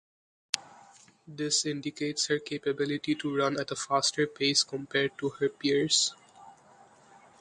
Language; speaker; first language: English; non-native, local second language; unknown